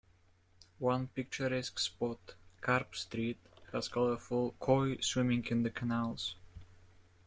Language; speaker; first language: English; native; English